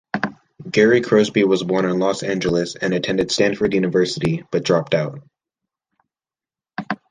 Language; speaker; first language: English; native; English